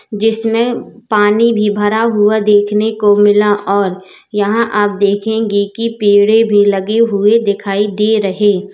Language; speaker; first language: Hindi; native; Hindi